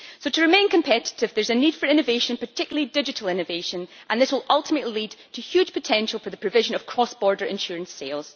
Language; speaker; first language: English; native; English